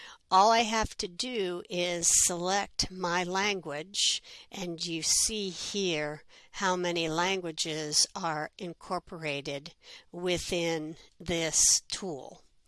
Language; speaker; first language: English; native; English